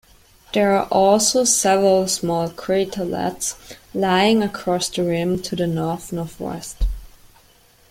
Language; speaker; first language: English; non-native, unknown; German